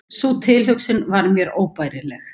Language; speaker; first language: Icelandic; native; Icelandic